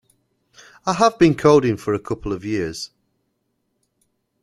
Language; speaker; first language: English; native; English